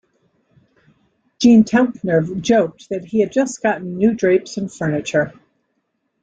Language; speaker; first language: English; native; English